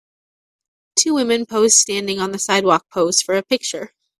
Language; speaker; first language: English; native; English